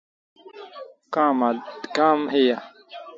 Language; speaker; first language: English; native; English